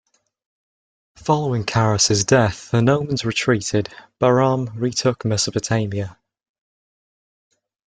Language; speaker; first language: English; native; English